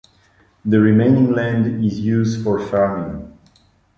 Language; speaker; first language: English; non-native, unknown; French